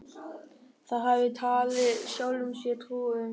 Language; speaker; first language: Icelandic; non-native, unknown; German